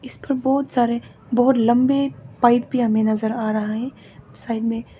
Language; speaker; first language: Hindi; non-native, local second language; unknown